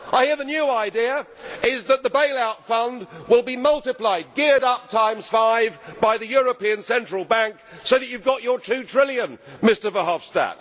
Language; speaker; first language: English; native; English